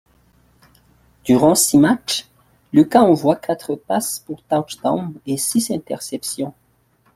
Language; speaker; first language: French; non-native, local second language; Malagasy